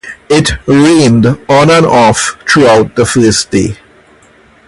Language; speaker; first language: English; native; English